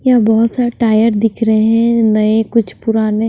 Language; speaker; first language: Hindi; non-native, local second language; Punjabi